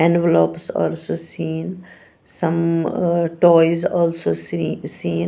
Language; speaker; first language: English; non-native, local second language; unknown